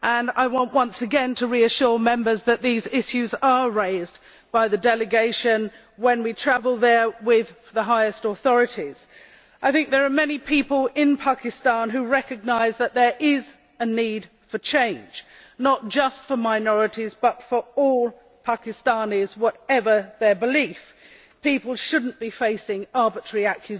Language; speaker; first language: English; native; English